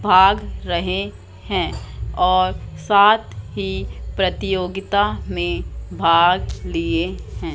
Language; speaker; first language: Hindi; native; Hindi